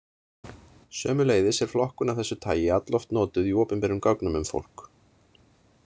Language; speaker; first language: Icelandic; native; Icelandic